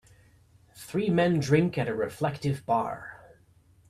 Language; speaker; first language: English; native; English